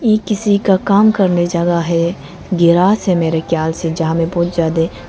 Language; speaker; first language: Hindi; non-native, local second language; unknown